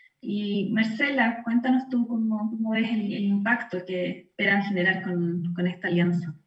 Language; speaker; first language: Spanish; native; Spanish